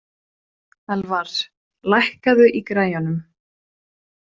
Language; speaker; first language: Icelandic; non-native, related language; Swedish